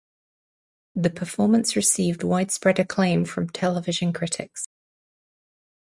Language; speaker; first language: English; native; English